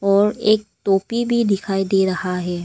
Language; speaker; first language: Hindi; early bilingual, other home language; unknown